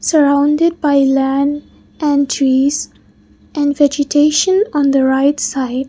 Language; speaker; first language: English; non-native, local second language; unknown